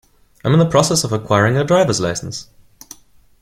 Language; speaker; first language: English; non-native, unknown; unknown